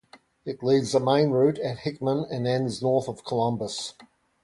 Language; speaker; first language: English; native; English